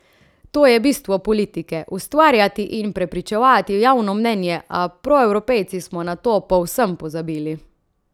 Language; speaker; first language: Slovenian; native; Slovenian